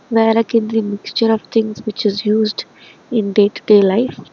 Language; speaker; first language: English; non-native, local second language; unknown